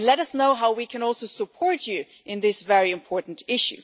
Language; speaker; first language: English; non-native, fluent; German